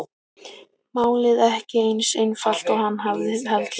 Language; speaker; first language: Icelandic; native; Icelandic